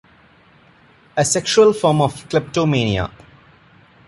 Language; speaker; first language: English; non-native, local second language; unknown